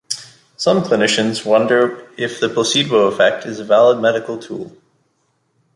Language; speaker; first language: English; native; English